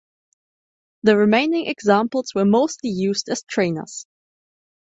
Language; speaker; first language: English; non-native, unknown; German